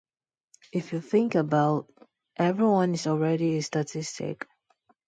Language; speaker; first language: English; non-native, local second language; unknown